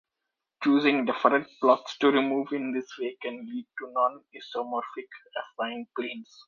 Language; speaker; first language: English; native; English